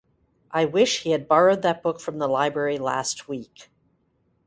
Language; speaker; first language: English; native; English